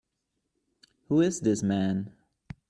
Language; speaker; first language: English; native; English